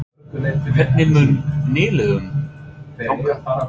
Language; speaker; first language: Icelandic; non-native, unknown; English